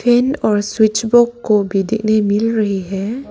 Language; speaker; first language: Hindi; non-native, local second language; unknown